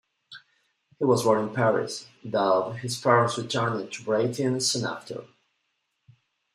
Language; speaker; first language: English; non-native, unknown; Spanish